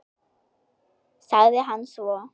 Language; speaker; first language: Icelandic; non-native, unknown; German